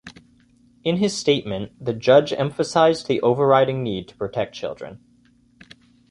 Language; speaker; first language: English; native; English